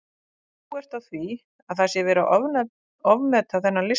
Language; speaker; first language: Icelandic; native; Icelandic